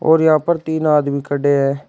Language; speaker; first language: Hindi; native; Hindi